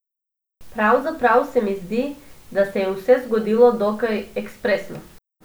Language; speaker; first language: Slovenian; non-native, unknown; Macedonian